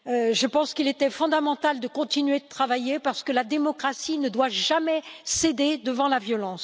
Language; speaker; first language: French; native; French